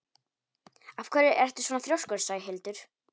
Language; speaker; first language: Icelandic; non-native, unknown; Polish